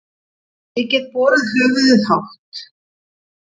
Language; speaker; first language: Icelandic; native; Icelandic